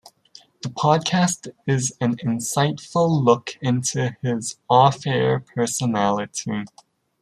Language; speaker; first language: English; native; English